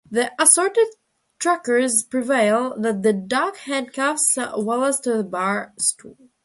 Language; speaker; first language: English; non-native, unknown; Russian